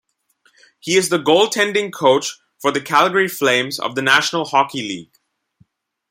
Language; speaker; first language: English; non-native, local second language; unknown